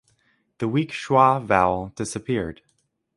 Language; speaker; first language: English; native; English